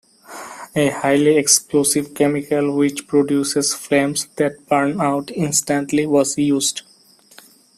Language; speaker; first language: English; non-native, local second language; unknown